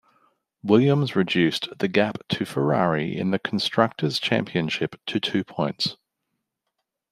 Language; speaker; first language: English; native; English